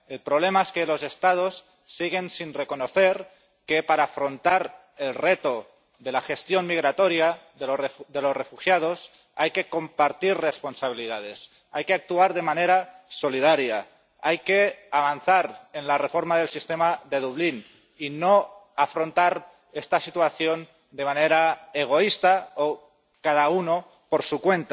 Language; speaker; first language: Spanish; non-native, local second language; Catalan